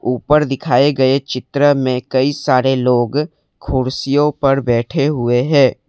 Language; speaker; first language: Hindi; non-native, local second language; Assamese